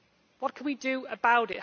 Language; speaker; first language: English; native; English